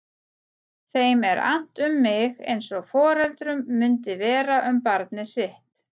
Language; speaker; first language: Icelandic; native; Icelandic